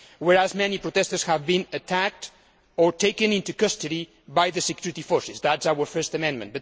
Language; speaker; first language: English; non-native, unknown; Spanish